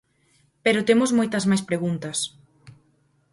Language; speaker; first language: Galician; native; Galician